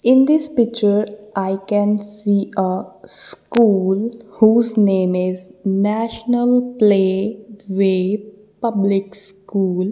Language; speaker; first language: English; non-native, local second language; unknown